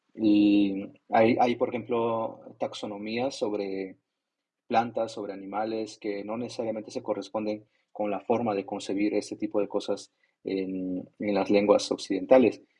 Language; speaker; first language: Spanish; non-native, local second language; Zapotec